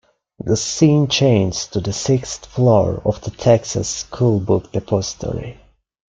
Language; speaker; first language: English; non-native, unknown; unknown